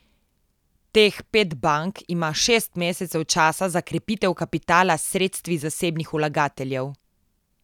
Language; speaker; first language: Slovenian; native; Slovenian